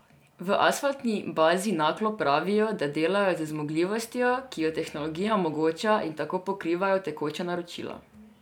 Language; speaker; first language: Slovenian; non-native, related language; Serbian